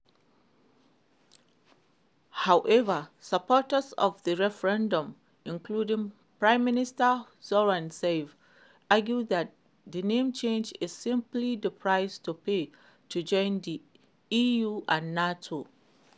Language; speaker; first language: English; non-native, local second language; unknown